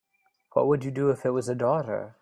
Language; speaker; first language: English; native; English